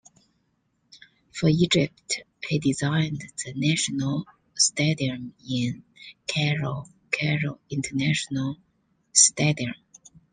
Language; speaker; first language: English; non-native, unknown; Chinese